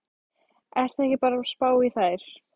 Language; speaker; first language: Icelandic; native; Icelandic